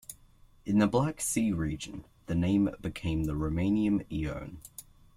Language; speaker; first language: English; native; English